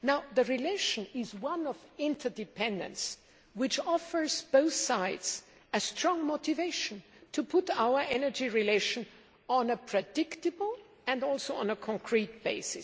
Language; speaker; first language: English; non-native, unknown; German